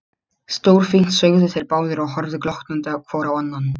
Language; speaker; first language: Icelandic; non-native, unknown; Polish